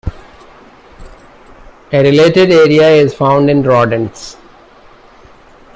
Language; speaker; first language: English; non-native, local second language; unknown